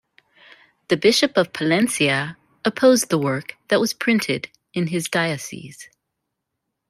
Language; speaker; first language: English; native; English